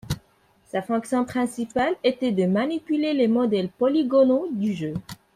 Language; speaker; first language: French; non-native, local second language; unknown